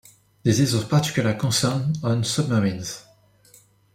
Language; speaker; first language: English; non-native, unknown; French